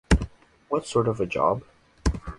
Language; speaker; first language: English; native; English